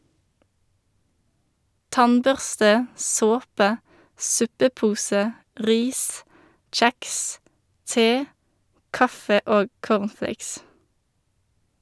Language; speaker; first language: Norwegian; native; Norwegian